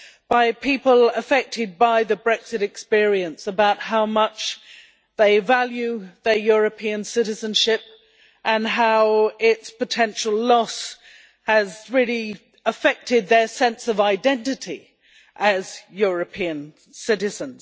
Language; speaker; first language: English; native; English